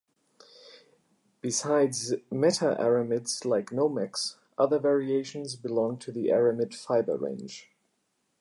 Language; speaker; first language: English; non-native, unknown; German